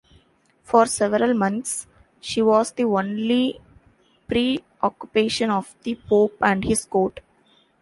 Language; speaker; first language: English; non-native, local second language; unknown